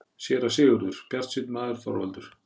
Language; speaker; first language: Icelandic; native; Icelandic